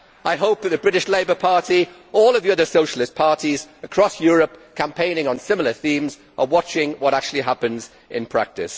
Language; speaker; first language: English; native; English